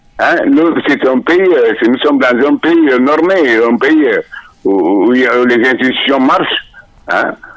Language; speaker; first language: French; non-native, local second language; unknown